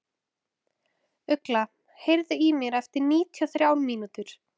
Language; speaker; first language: Icelandic; native; Icelandic